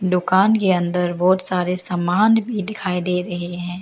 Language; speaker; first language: Hindi; non-native, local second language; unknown